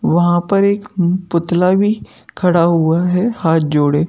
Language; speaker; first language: Hindi; native; Hindi